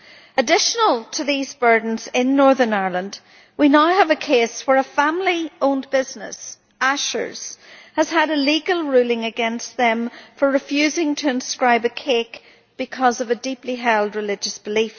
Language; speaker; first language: English; native; English